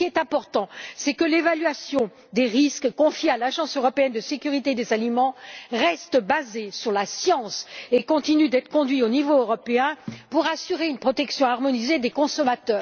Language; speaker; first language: French; native; French